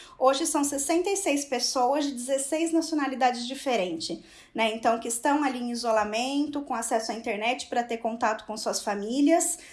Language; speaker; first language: Portuguese; native; Portuguese